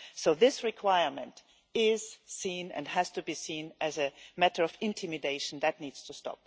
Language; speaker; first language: English; non-native, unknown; German